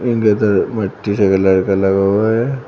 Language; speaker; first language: Hindi; native; Hindi